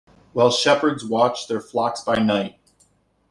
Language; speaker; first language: English; native; English